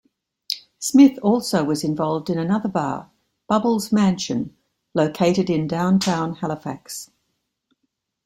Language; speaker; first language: English; native; English